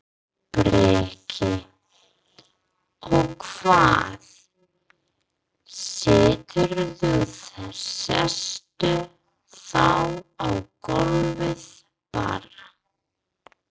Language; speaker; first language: Icelandic; non-native, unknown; English